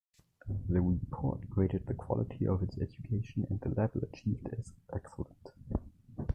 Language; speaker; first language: English; non-native, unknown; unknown